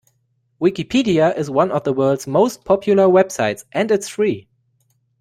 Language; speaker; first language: English; non-native, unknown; German